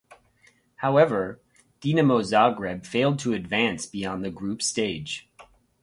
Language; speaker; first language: English; native; English